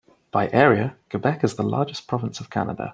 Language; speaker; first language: English; native; English